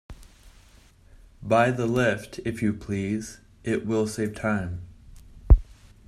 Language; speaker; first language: English; native; English